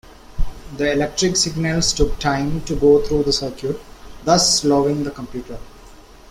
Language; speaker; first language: English; non-native, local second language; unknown